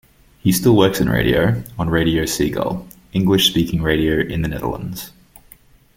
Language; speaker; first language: English; native; English